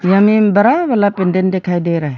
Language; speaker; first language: Hindi; non-native, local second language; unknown